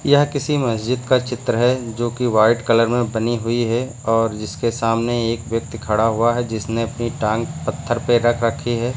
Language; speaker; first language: Hindi; native; Hindi